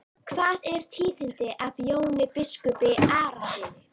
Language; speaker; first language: Icelandic; native; Icelandic